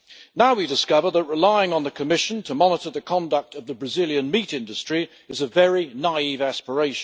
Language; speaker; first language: English; native; English